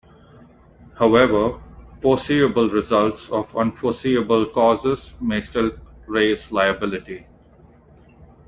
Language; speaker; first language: English; non-native, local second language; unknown